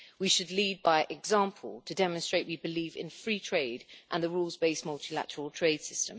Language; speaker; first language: English; native; English